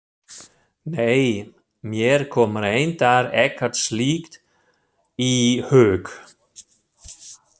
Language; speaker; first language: Icelandic; non-native, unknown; German